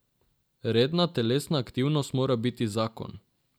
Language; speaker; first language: Slovenian; non-native, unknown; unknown